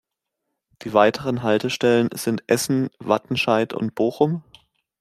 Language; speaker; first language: German; native; German